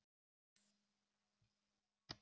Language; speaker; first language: Icelandic; native; Icelandic